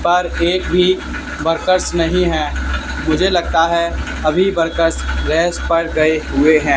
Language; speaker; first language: Hindi; native; Hindi